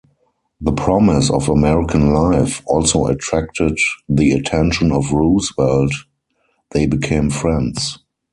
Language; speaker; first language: English; non-native, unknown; German